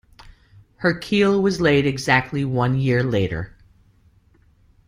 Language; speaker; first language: English; native; English